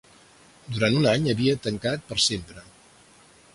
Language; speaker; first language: Catalan; native; Catalan